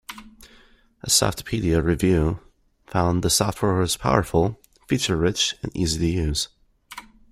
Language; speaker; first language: English; native; English